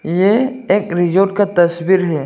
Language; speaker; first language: Hindi; non-native, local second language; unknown